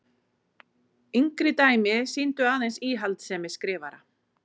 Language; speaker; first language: Icelandic; native; Icelandic